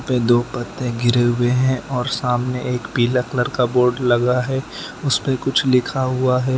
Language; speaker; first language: Hindi; non-native, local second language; Gujarati